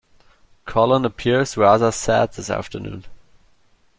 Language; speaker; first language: English; non-native, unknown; German